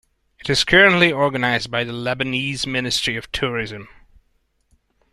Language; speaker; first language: English; non-native, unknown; Hungarian